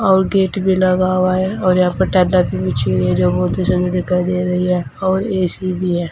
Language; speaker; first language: Hindi; native; Hindi